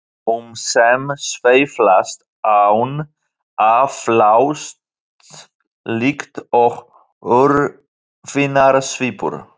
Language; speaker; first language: Icelandic; non-native, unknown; Polish